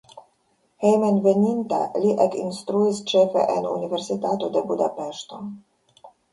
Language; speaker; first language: Esperanto; non-native, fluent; Russian